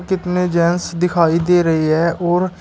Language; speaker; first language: Hindi; native; Hindi